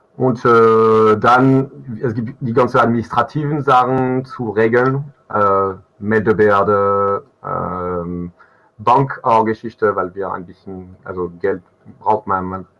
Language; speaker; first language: German; non-native, fluent; French